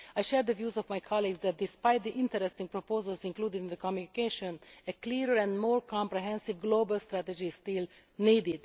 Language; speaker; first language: English; non-native, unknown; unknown